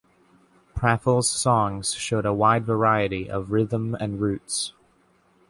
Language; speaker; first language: English; native; English